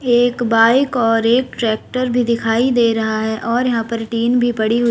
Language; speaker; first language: Hindi; native; Hindi